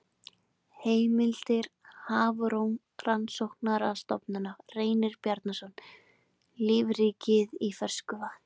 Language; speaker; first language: Icelandic; native; Icelandic